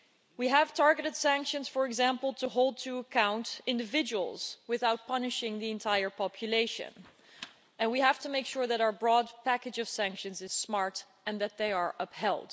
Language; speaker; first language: English; non-native, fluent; Dutch